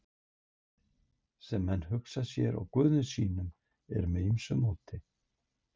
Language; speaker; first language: Icelandic; native; Icelandic